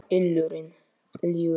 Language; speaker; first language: Icelandic; non-native, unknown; Polish